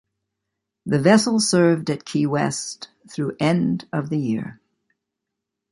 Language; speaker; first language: English; native; English